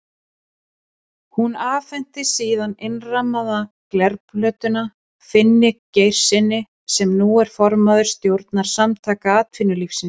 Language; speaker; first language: Icelandic; native; Icelandic